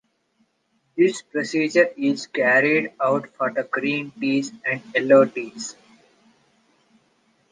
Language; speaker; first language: English; non-native, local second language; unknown